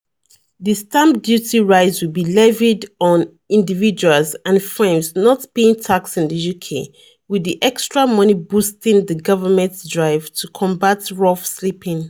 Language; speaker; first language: English; non-native, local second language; Yoruba